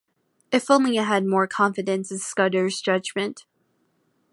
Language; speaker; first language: English; native; English